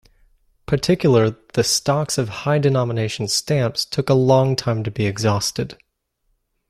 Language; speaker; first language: English; native; English